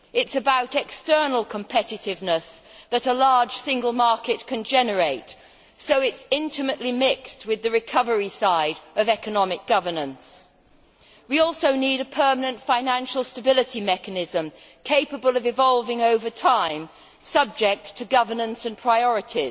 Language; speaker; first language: English; native; English